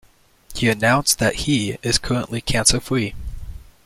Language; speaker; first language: English; native; English